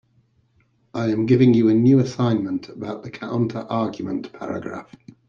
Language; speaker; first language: English; native; English